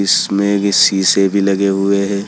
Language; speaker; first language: Hindi; native; Hindi